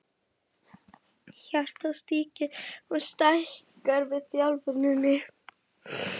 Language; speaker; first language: Icelandic; non-native, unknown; German